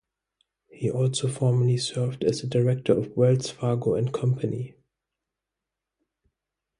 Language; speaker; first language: English; non-native, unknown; German